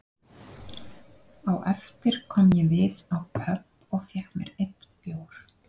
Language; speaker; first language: Icelandic; native; Icelandic